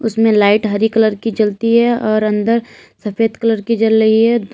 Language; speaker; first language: Hindi; native; Hindi